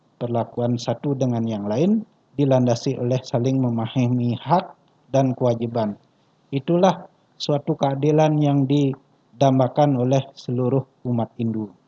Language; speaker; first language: Indonesian; non-native, local second language; Balinese